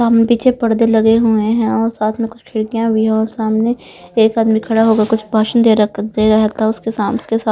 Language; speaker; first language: Hindi; non-native, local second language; Punjabi